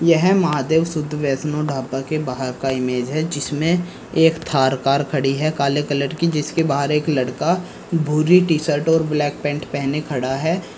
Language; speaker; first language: Hindi; native; Hindi